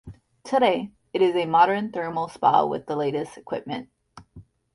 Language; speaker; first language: English; native; English